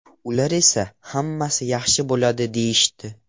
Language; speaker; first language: Uzbek; non-native, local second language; Russian